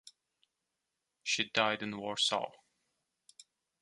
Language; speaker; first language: English; non-native, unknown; Turkish